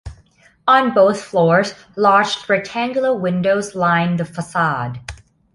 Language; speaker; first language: English; non-native, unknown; Thai